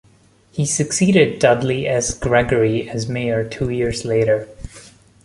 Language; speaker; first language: English; non-native, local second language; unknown